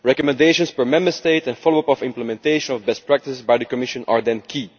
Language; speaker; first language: English; non-native, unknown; Dutch